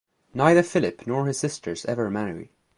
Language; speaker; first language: English; native; English